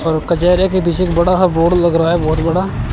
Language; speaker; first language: Hindi; native; Hindi